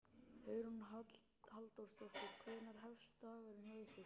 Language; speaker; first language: Icelandic; native; Icelandic